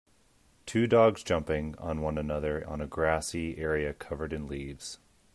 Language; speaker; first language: English; native; English